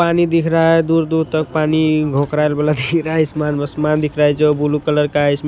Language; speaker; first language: Hindi; non-native, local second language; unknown